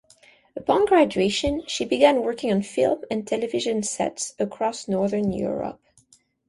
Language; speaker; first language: English; non-native, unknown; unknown